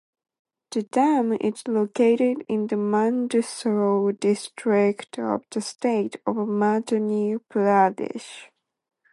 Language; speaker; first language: English; non-native, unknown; Japanese